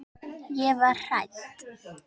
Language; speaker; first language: Icelandic; native; Icelandic